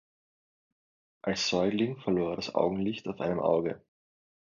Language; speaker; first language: German; native; German